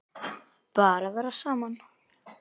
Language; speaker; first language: Icelandic; native; Icelandic